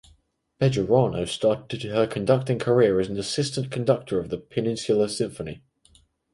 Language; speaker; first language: English; native; English